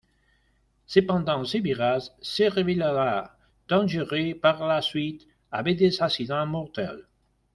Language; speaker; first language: French; non-native, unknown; Spanish